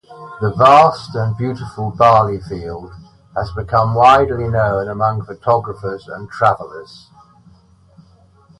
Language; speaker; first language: English; native; English